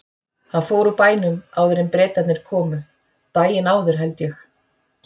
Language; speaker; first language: Icelandic; native; Icelandic